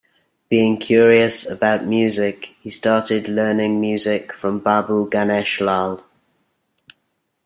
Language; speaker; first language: English; native; English